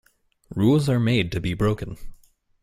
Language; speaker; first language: English; native; English